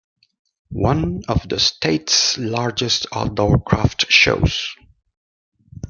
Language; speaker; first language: English; non-native, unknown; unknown